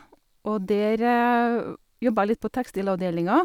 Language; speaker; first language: Norwegian; native; Norwegian